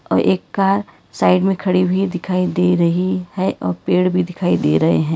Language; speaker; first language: Hindi; non-native, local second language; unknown